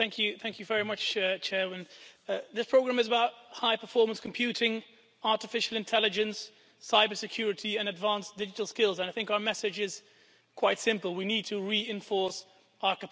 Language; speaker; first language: English; non-native, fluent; Dutch